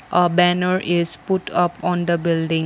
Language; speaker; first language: English; non-native, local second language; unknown